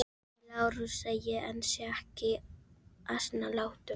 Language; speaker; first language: Icelandic; non-native, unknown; Filipino